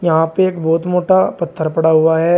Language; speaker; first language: Hindi; native; Hindi